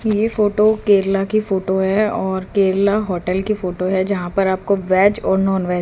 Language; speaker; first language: Hindi; native; Hindi